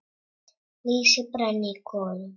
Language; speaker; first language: Icelandic; non-native, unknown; Czech